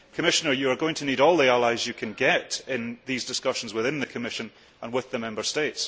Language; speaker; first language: English; early bilingual, heritage; English